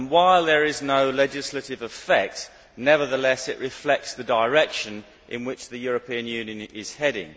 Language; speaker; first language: English; native; English